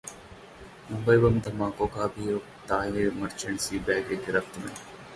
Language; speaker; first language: Hindi; native; Hindi